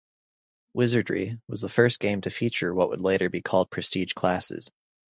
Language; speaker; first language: English; native; English